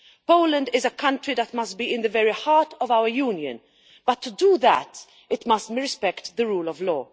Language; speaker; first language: English; non-native, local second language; Maltese